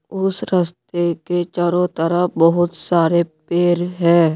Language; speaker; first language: Hindi; non-native, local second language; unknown